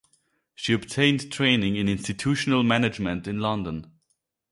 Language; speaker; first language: English; non-native, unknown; German